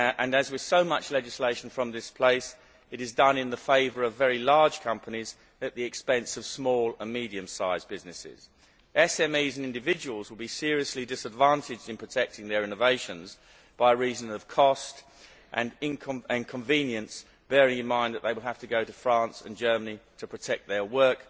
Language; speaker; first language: English; native; English